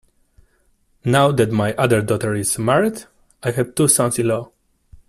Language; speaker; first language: English; non-native, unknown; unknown